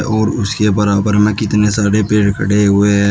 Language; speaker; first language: Hindi; native; Hindi